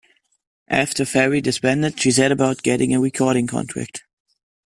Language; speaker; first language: English; non-native, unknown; German